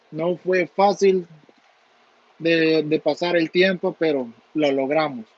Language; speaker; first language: Spanish; native; Spanish